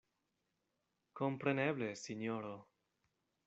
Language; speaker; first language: Esperanto; non-native, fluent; Spanish